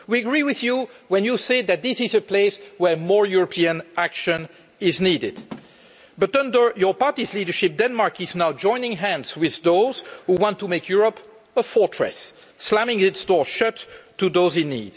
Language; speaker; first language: English; non-native, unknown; French